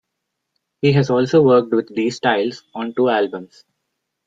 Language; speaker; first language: English; non-native, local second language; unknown